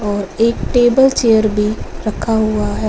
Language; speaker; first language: Hindi; non-native, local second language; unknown